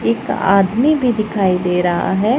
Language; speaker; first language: Hindi; non-native, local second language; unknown